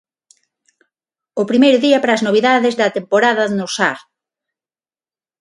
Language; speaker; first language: Galician; non-native, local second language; Spanish